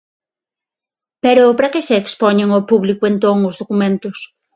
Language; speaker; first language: Galician; non-native, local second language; Spanish